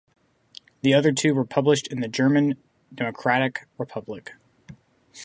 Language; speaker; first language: English; native; English